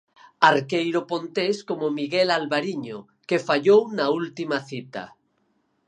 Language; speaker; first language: Galician; native; Galician